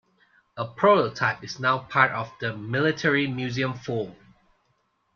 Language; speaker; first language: English; non-native, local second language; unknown